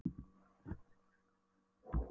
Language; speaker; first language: Icelandic; non-native, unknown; Polish